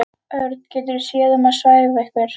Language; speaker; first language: Icelandic; native; Icelandic